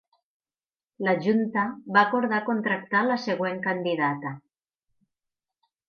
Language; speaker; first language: Catalan; native; Catalan